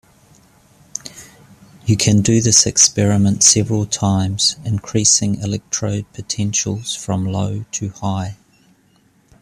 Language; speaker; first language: English; native; English